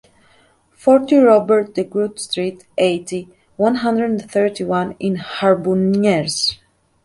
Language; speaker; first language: English; native; English